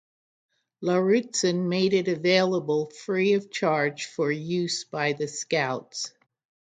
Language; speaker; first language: English; native; English